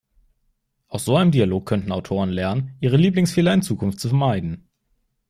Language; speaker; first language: German; native; German